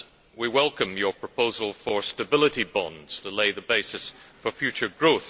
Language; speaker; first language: English; native; English